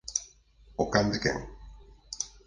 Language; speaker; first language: Galician; native; Galician